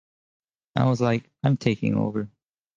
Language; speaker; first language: English; native; English